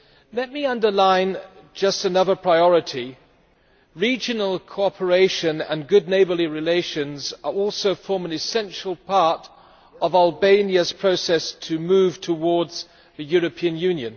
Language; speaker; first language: English; non-native, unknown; German